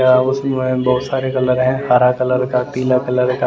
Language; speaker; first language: Hindi; native; Hindi